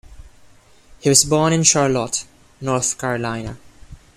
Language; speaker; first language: English; non-native, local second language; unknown